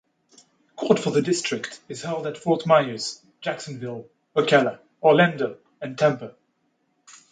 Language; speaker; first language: English; non-native, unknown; French